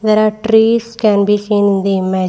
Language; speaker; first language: English; non-native, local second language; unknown